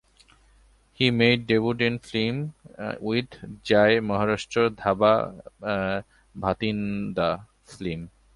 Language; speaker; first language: English; non-native, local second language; Bangla